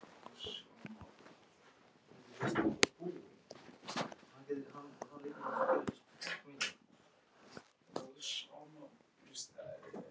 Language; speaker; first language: Icelandic; native; Icelandic